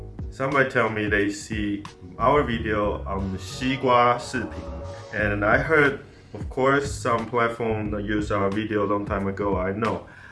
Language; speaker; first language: English; non-native, fluent; Chinese